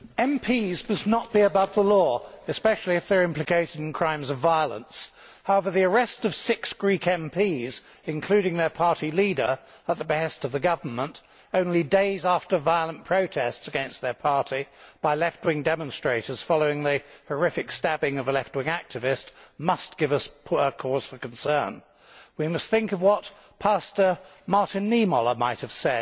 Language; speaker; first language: English; native; English